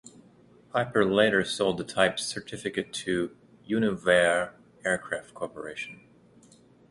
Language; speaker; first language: English; native; English